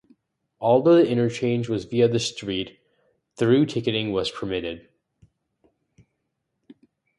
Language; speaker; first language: English; native; English